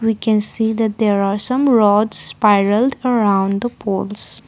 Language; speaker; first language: English; non-native, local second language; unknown